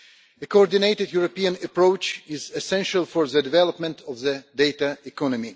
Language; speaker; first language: English; non-native, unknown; Russian